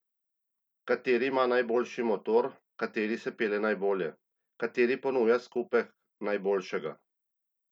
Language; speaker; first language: Slovenian; native; Slovenian